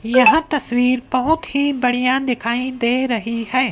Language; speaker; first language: Hindi; native; Hindi